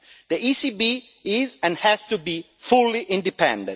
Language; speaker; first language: English; non-native, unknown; Italian